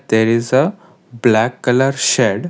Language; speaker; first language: English; non-native, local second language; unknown